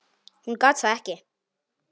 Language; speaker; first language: Icelandic; non-native, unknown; Polish